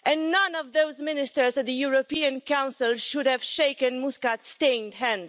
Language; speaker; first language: English; non-native, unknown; Romanian